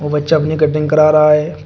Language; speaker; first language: Hindi; native; Hindi